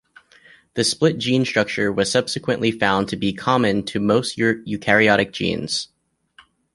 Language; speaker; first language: English; native; English